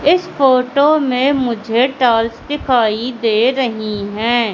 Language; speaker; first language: Hindi; native; Hindi